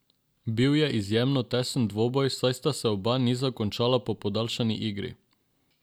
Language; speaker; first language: Slovenian; non-native, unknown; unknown